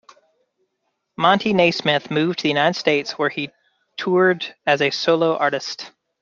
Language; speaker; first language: English; native; English